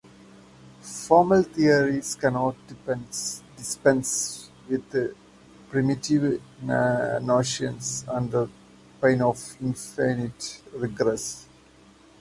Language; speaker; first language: English; non-native, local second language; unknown